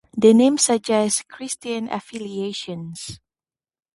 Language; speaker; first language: English; non-native, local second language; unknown